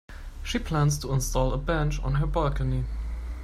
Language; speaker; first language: English; non-native, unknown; German